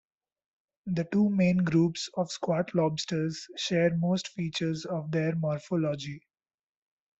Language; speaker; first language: English; non-native, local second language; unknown